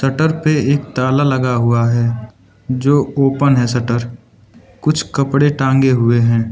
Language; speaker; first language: Hindi; non-native, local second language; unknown